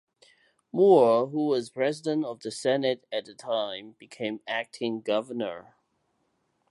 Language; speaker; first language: English; non-native, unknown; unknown